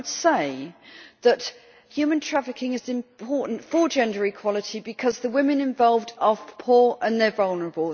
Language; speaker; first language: English; native; English